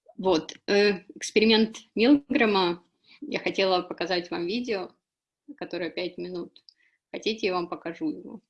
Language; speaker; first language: Russian; native; Russian